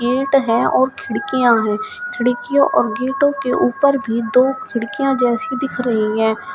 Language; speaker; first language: Hindi; native; Hindi